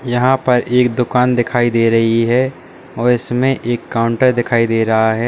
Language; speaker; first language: Hindi; native; Hindi